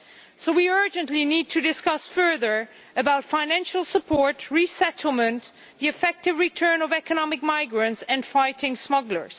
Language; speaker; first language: English; non-native, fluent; Dutch